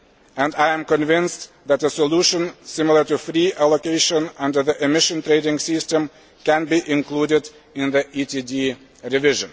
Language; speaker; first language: English; non-native, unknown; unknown